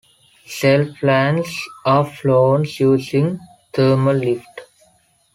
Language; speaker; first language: English; non-native, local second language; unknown